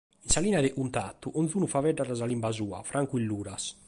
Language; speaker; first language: Sardinian; native; Sardinian